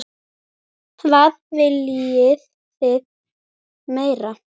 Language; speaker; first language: Icelandic; native; Icelandic